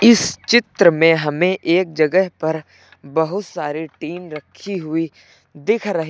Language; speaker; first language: Hindi; native; Hindi